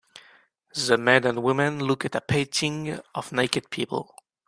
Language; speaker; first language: English; native; English